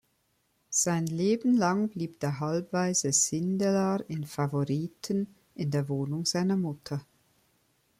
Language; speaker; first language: German; native; German